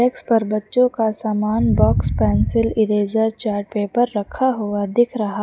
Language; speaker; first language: Hindi; native; Hindi